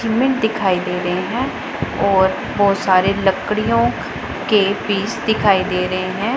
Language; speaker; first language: Hindi; non-native, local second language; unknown